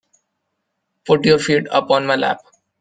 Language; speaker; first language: English; non-native, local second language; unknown